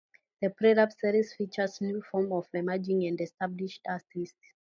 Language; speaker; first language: English; non-native, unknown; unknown